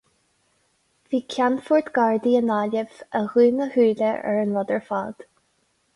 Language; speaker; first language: Irish; non-native, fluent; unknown